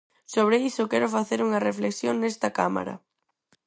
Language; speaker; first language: Galician; non-native, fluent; Spanish